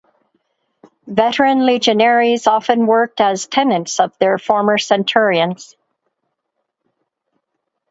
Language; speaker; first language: English; native; English